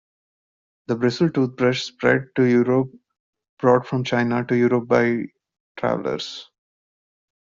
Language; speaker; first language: English; non-native, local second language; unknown